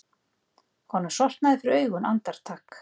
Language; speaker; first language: Icelandic; native; Icelandic